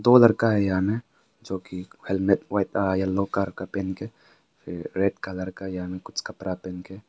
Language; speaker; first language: Hindi; non-native, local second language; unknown